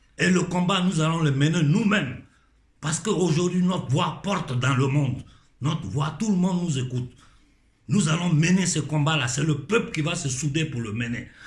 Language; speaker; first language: French; non-native, local second language; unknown